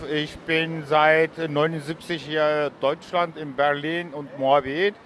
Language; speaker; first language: German; early bilingual, other home language; Greek